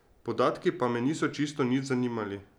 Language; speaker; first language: Slovenian; native; Slovenian